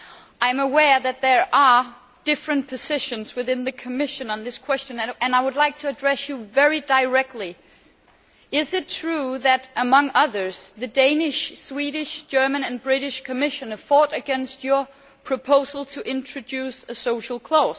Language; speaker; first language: English; non-native, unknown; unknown